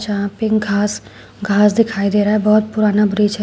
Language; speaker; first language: Hindi; native; Hindi